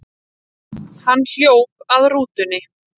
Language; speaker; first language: Icelandic; native; Icelandic